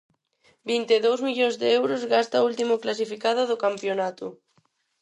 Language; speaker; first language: Galician; non-native, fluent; Spanish